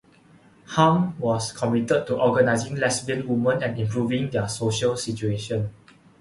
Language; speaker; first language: English; non-native, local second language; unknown